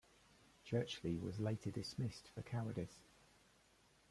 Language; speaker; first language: English; native; English